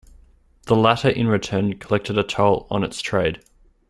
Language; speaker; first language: English; native; English